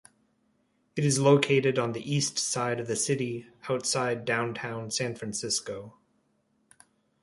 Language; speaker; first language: English; native; English